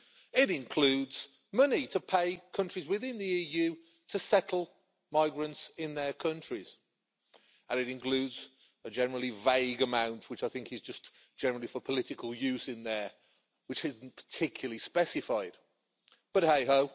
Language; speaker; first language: English; native; English